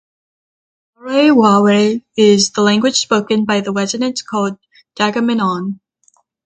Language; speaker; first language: English; native; English